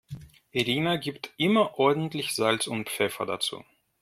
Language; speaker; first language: German; non-native, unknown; Russian